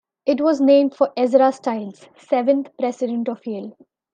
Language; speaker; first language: English; non-native, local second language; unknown